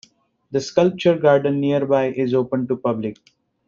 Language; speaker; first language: English; non-native, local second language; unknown